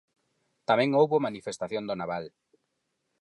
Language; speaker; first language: Galician; non-native, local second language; Spanish